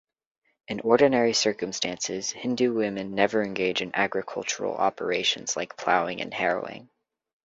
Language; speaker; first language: English; native; English